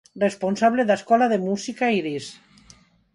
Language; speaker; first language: Galician; non-native, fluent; Spanish